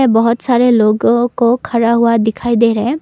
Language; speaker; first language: Hindi; non-native, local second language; Assamese